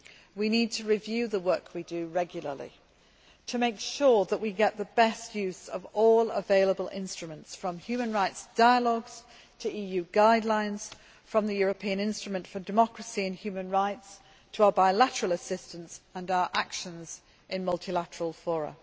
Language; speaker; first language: English; native; English